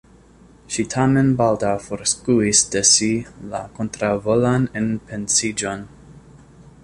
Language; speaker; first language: Esperanto; non-native, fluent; English